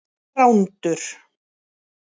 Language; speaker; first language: Icelandic; native; Icelandic